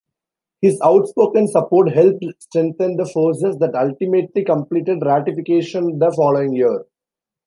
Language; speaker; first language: English; non-native, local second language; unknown